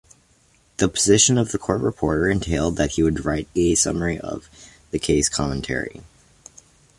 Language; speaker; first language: English; native; English